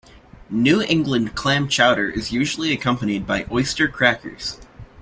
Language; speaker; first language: English; native; English